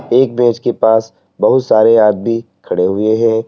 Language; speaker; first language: Hindi; native; Hindi